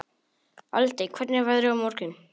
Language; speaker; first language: Icelandic; non-native, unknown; Polish